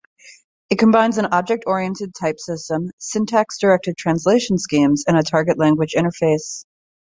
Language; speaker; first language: English; native; English